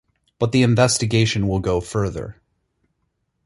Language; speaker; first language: English; native; English